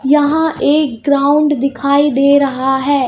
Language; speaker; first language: Hindi; native; Hindi